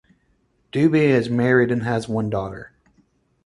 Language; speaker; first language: English; native; English